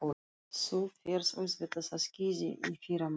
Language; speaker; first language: Icelandic; non-native, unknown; Russian